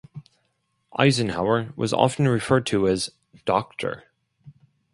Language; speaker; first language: English; non-native, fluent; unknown